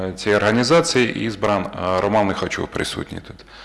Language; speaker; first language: Ukrainian; non-native, local second language; Russian